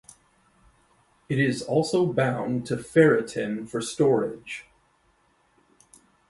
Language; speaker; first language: English; native; English